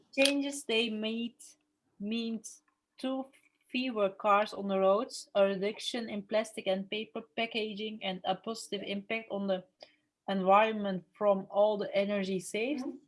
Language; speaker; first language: English; non-native, learner; Turkish